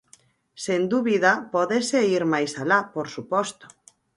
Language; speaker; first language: Galician; native; Galician